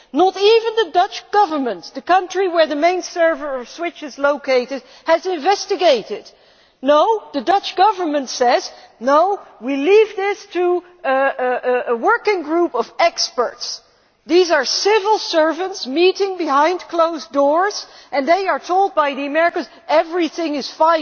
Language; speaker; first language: English; non-native, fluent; Dutch